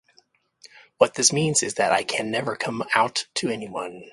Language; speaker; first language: English; native; English